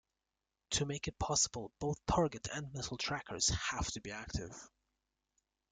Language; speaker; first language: English; native; English